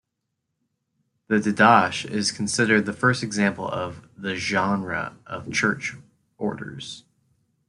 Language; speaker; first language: English; native; English